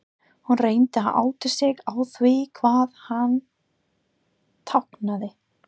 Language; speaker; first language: Icelandic; non-native, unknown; English